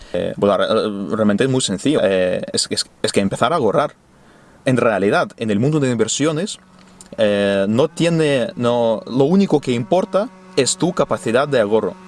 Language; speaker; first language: Spanish; non-native, fluent; Ukrainian